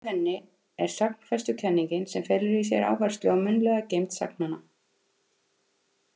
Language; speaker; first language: Icelandic; native; Icelandic